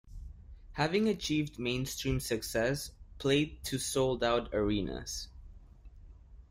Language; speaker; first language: English; non-native, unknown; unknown